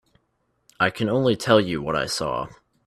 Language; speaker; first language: English; native; English